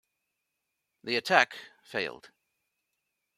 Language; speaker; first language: English; native; English